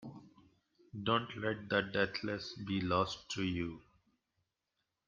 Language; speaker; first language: English; non-native, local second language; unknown